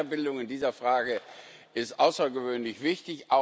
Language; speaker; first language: German; non-native, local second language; Luxembourgish